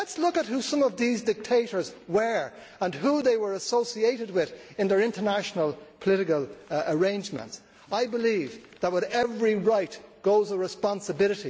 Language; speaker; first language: English; native; English